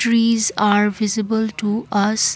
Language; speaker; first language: English; non-native, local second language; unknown